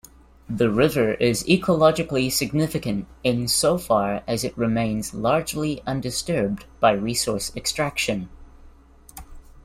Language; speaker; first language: English; native; English